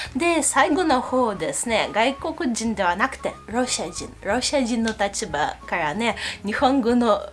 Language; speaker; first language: Japanese; non-native, fluent; Russian